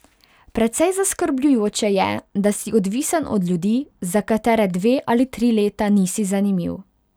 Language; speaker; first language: Slovenian; non-native, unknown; Hungarian